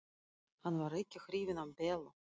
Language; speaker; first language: Icelandic; non-native, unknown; Russian